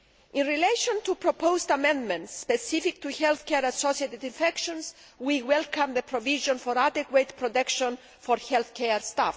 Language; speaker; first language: English; non-native, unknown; Greek